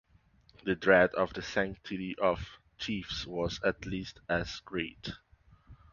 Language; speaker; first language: English; non-native, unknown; Portuguese